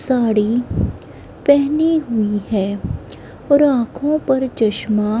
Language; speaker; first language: Hindi; non-native, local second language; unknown